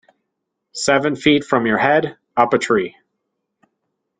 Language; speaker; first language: English; native; English